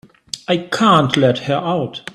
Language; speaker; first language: English; non-native, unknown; German